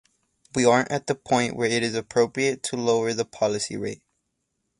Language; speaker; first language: English; native; English